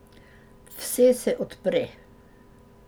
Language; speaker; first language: Slovenian; native; Slovenian